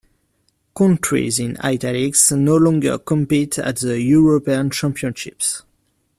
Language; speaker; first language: English; non-native, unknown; French